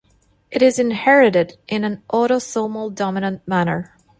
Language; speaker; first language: English; non-native, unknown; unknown